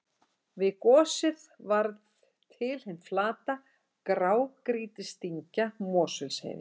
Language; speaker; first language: Icelandic; native; Icelandic